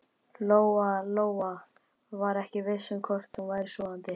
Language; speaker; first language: Icelandic; native; Icelandic